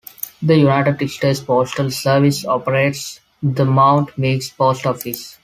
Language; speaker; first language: English; non-native, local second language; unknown